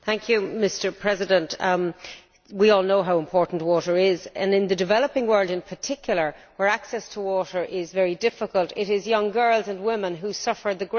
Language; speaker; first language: English; native; English